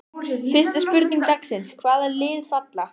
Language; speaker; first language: Icelandic; native; Icelandic